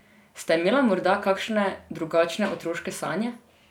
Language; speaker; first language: Slovenian; non-native, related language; Serbian